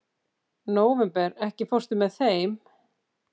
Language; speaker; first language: Icelandic; native; Icelandic